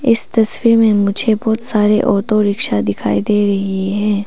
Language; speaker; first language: Hindi; non-native, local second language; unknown